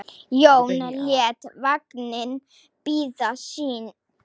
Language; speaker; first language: Icelandic; non-native, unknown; Slovak